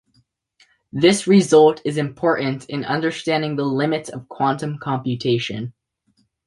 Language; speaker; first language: English; native; English